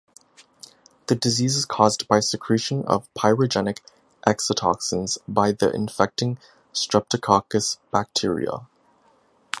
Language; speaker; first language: English; native; English